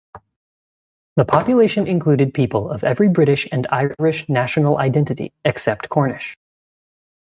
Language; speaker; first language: English; native; English